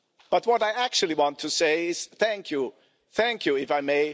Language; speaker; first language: English; non-native, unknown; German